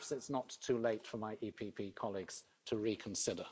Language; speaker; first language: English; native; English